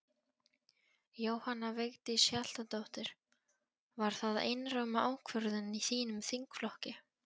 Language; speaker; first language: Icelandic; non-native, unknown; Polish